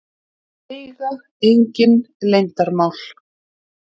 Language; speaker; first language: Icelandic; native; Icelandic